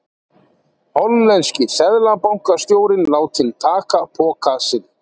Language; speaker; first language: Icelandic; native; Icelandic